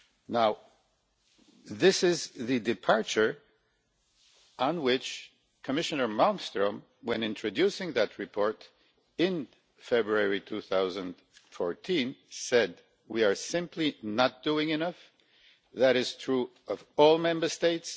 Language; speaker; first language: English; non-native, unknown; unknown